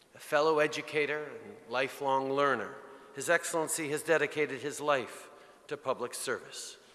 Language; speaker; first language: English; early bilingual, other home language; French